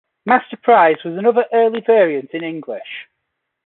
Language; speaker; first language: English; native; English